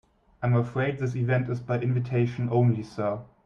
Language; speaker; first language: English; non-native, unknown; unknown